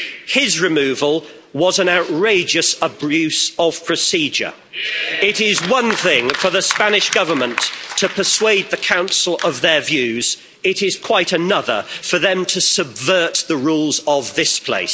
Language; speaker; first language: English; native; English